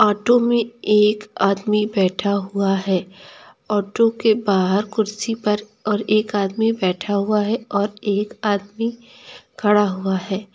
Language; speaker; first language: Hindi; native; Hindi